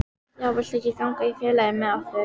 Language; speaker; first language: Icelandic; native; Icelandic